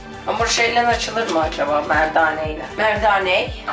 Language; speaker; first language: Turkish; early bilingual, other home language; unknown